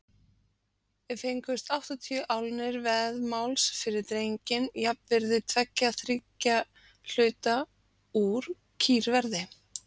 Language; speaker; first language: Icelandic; native; Icelandic